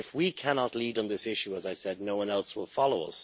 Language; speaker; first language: English; native; English